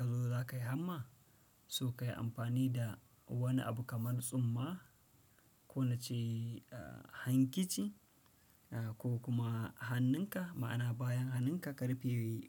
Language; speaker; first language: Hausa; non-native, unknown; Fula